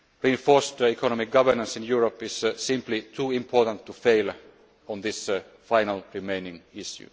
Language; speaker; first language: English; non-native, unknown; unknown